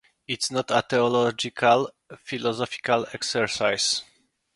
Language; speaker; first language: English; non-native, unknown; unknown